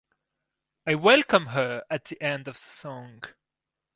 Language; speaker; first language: English; non-native, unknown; French